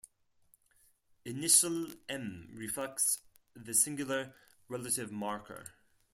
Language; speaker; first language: English; non-native, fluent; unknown